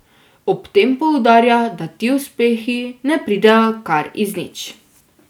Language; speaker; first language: Slovenian; native; Slovenian